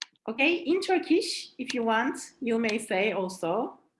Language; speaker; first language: English; non-native, fluent; Turkish